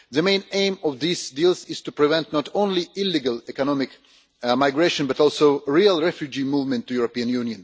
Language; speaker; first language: English; non-native, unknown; Russian